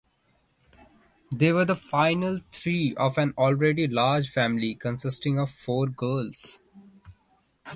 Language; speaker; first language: English; non-native, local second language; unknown